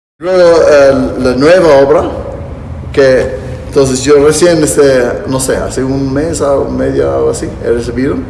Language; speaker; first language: Spanish; non-native, fluent; English